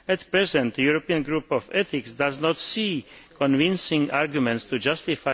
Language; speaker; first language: English; non-native, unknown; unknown